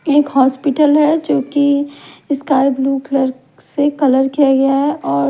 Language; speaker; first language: Hindi; non-native, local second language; Punjabi